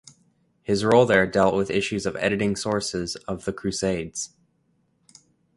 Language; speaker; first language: English; native; English